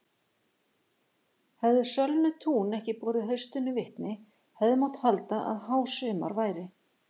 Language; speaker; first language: Icelandic; native; Icelandic